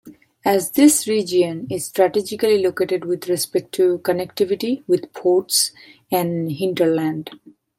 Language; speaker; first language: English; non-native, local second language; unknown